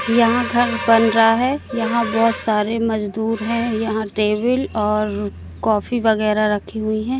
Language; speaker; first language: Hindi; native; Hindi